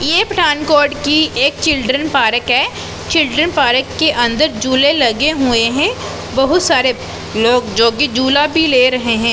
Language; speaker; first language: Hindi; non-native, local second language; Punjabi